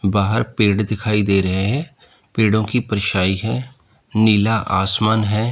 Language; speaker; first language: Hindi; native; Hindi